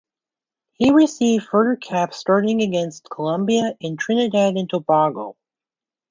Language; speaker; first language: English; native; English